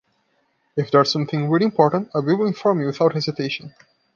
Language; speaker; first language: English; non-native, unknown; Portuguese